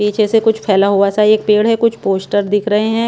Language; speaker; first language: Hindi; non-native, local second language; Punjabi